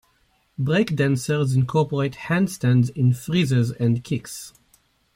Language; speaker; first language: English; native; English